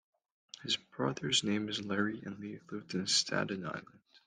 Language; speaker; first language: English; native; English